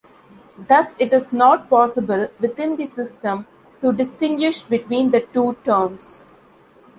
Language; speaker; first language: English; non-native, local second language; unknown